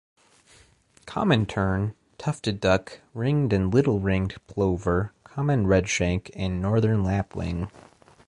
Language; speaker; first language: English; native; English